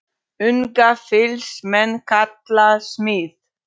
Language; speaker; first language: Icelandic; non-native, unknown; Polish